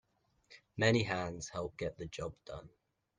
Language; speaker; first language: English; native; English